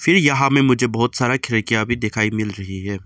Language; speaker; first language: Hindi; non-native, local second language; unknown